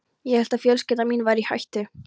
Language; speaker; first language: Icelandic; non-native, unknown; Polish